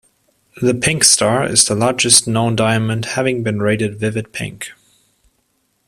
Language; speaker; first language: English; non-native, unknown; German